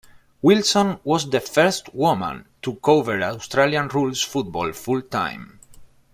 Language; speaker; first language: English; non-native, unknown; Spanish